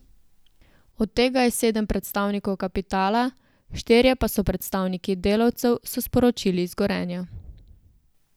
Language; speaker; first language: Slovenian; native; Slovenian